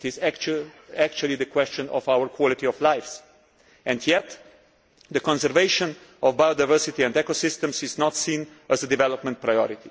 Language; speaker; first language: English; non-native, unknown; Slovenian